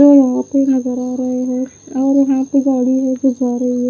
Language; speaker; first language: Hindi; non-native, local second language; Punjabi